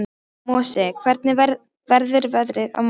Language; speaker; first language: Icelandic; non-native, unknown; Polish